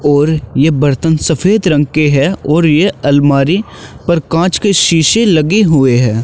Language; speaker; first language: Hindi; native; Hindi